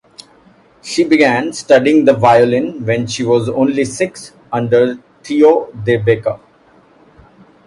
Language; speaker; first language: English; non-native, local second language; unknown